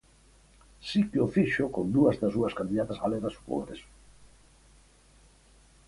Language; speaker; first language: Galician; native; Galician